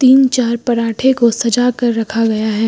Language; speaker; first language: Hindi; native; Hindi